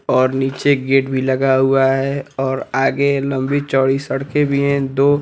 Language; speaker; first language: Hindi; native; Hindi